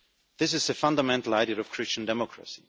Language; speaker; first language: English; non-native, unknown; German